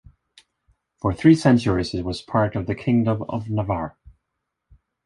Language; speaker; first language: English; non-native, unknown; Swedish